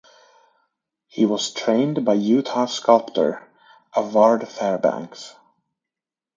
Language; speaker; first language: English; native; English